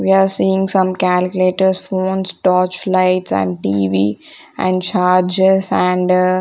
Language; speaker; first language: English; non-native, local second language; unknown